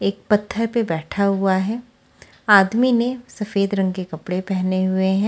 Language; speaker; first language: Hindi; native; Hindi